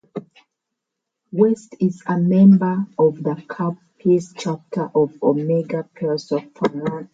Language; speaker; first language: English; native; English